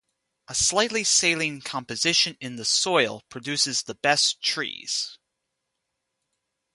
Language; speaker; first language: English; native; English